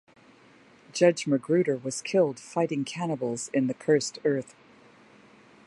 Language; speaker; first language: English; native; English